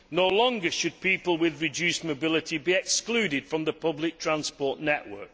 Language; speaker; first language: English; native; English